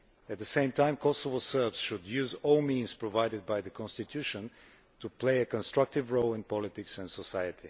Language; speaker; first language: English; non-native, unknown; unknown